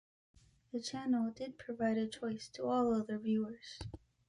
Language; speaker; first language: English; native; English